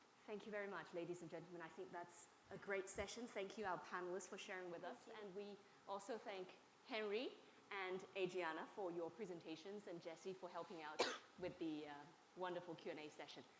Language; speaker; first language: English; non-native, fluent; Chinese